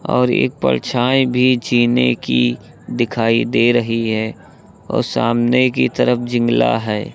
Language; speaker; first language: Hindi; native; Hindi